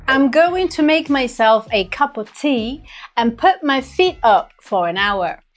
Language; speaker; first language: English; non-native, fluent; Russian